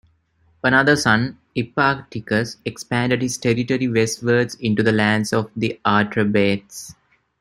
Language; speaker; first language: English; non-native, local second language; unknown